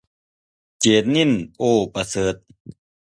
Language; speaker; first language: Thai; non-native, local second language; Northeastern Thai